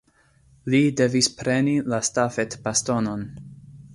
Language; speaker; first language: Esperanto; non-native, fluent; English